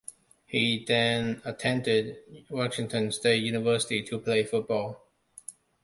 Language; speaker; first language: English; non-native, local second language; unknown